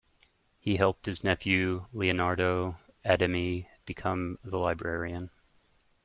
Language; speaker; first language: English; native; English